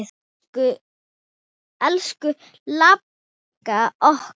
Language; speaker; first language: Icelandic; non-native, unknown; Thai